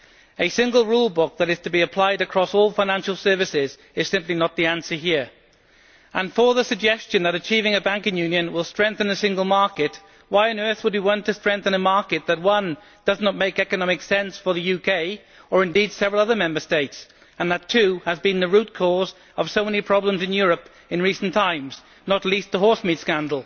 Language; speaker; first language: English; native; English